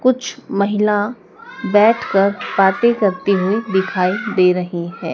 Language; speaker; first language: Hindi; native; Hindi